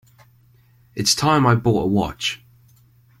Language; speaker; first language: English; native; English